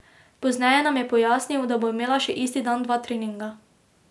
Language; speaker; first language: Slovenian; native; Slovenian